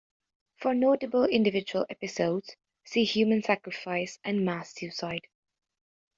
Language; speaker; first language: English; native; English